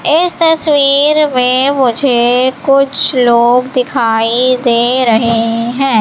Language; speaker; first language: Hindi; native; Hindi